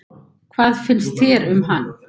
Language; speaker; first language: Icelandic; native; Icelandic